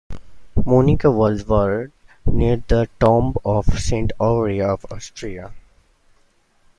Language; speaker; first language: English; native; English